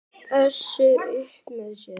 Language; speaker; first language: Icelandic; native; Icelandic